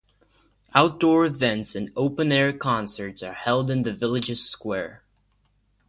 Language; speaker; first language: English; non-native, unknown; Russian